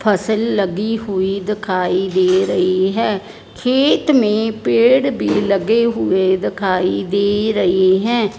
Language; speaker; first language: Hindi; non-native, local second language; Punjabi